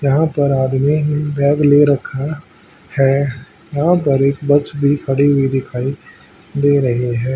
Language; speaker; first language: Hindi; native; Hindi